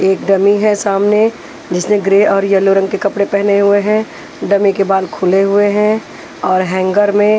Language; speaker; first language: Hindi; non-native, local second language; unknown